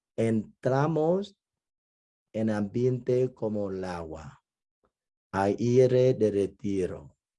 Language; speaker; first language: Spanish; non-native, fluent; Vietnamese